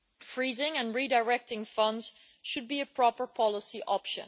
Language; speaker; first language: English; non-native, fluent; Dutch